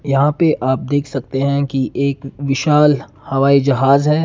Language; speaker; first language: Hindi; non-native, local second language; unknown